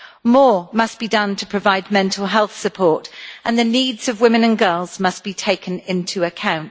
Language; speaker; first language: English; native; English